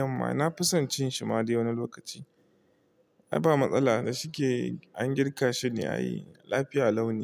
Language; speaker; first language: Hausa; non-native, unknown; Igbo